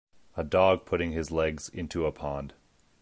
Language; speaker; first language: English; native; English